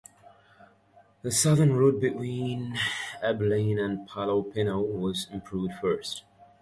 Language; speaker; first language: English; native; English